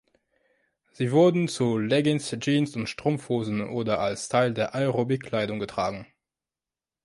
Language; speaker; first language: German; non-native, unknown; French